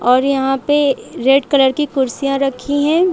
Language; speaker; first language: Hindi; native; Hindi